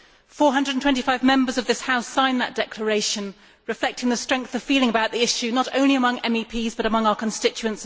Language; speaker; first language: English; native; English